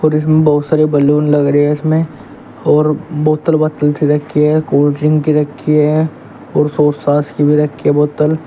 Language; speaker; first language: Hindi; native; Hindi